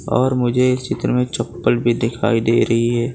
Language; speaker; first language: Hindi; non-native, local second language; Gujarati